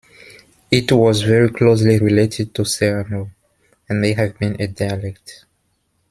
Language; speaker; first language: English; non-native, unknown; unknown